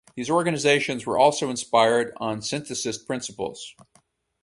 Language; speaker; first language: English; native; English